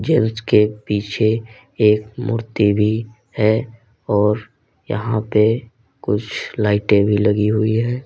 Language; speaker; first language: Hindi; native; Hindi